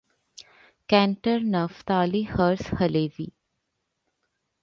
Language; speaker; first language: English; non-native, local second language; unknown